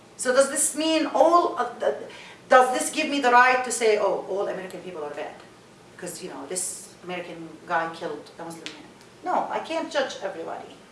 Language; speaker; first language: English; non-native, fluent; Arabic